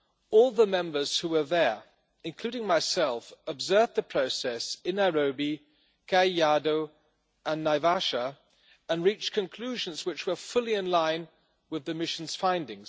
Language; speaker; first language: English; non-native, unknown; German